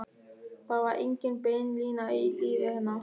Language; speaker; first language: Icelandic; non-native, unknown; German